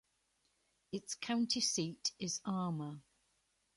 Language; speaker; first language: English; native; English